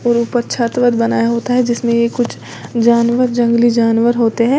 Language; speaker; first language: Hindi; native; Hindi